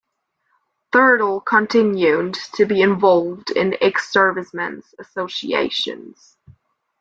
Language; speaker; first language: English; non-native, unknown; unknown